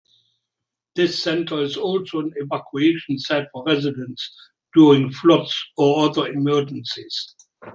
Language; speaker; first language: English; non-native, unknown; German